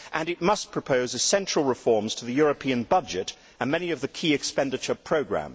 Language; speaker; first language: English; native; English